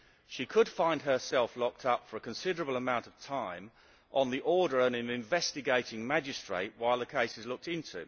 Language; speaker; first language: English; native; English